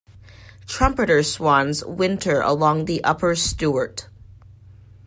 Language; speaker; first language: English; native; English